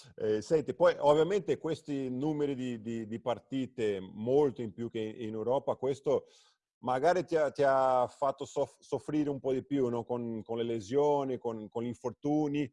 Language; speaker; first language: Italian; non-native, fluent; Portuguese